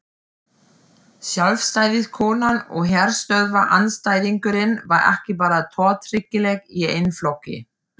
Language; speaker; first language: Icelandic; non-native, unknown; German